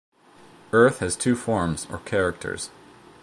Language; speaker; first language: English; native; English